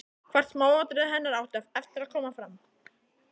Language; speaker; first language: Icelandic; native; Icelandic